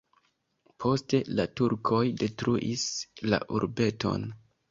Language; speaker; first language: Esperanto; non-native, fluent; Kinyarwanda